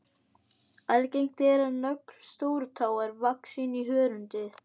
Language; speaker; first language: Icelandic; native; Icelandic